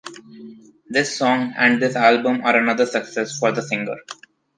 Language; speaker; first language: English; non-native, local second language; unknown